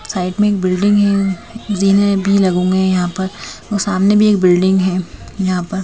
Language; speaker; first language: Hindi; native; Hindi